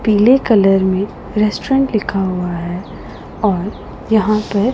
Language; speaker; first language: Hindi; non-native, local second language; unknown